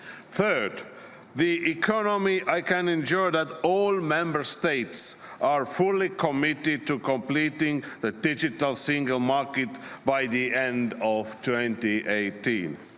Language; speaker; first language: English; non-native, fluent; Estonian